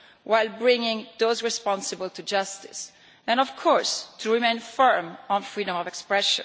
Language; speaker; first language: English; non-native, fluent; Italian